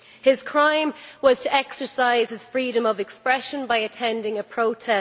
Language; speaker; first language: English; native; English